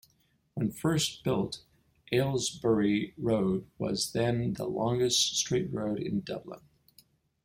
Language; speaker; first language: English; native; English